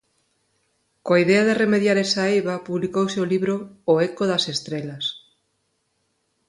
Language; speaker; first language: Galician; non-native, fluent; Spanish